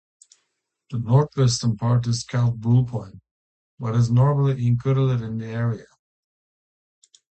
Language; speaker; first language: English; native; English